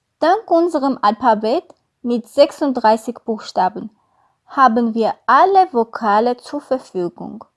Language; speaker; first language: German; non-native, fluent; Armenian